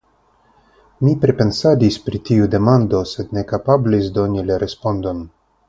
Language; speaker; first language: Esperanto; non-native, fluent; Russian